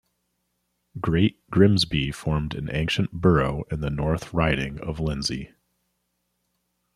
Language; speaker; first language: English; native; English